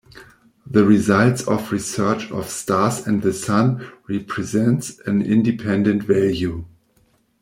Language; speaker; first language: English; non-native, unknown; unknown